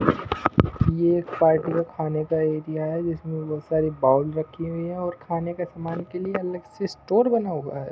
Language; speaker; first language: Hindi; non-native, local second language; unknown